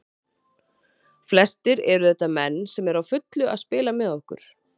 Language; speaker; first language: Icelandic; native; Icelandic